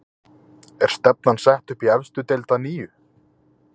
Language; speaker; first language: Icelandic; native; Icelandic